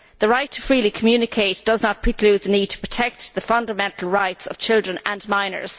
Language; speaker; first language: English; native; English